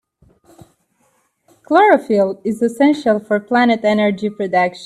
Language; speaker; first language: English; native; English